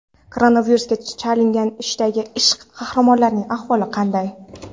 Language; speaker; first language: Uzbek; non-native, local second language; Kara-Kalpak